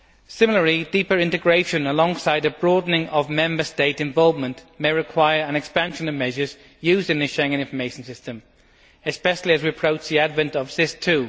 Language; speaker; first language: English; native; English